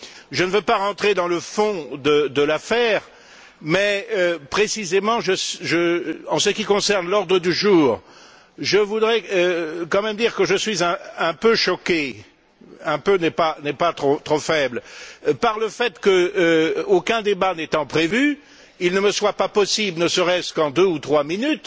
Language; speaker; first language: French; native; French